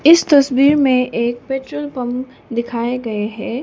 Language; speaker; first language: Hindi; non-native, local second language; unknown